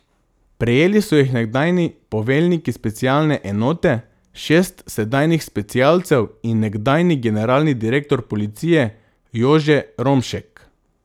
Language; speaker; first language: Slovenian; non-native, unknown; Macedonian